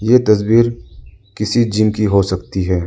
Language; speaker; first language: Hindi; non-native, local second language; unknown